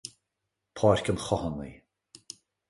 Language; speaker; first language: Irish; native; Irish